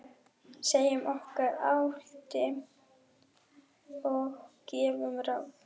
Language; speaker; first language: Icelandic; non-native, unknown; German